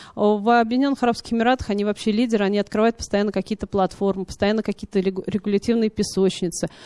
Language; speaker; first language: Russian; native; Russian